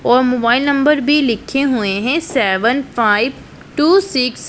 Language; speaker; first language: Hindi; non-native, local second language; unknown